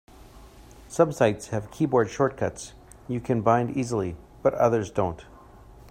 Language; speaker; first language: English; native; English